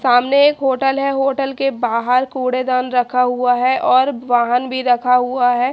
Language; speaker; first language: Hindi; native; Hindi